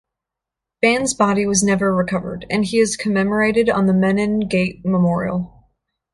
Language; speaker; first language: English; native; English